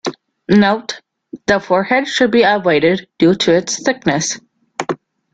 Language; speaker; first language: English; non-native, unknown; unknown